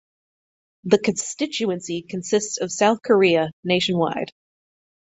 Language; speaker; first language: English; native; English